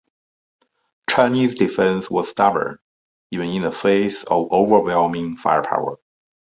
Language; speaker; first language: English; non-native, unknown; Chinese